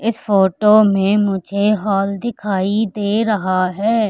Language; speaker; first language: Hindi; native; Hindi